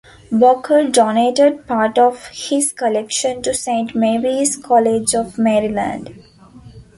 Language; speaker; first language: English; non-native, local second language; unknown